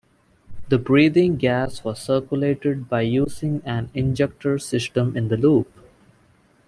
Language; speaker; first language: English; non-native, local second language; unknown